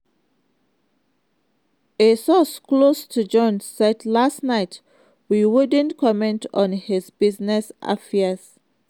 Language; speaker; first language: English; non-native, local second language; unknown